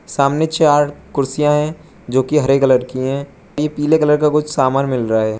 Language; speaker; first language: Hindi; non-native, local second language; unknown